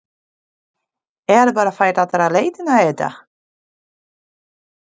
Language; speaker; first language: Icelandic; non-native, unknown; Polish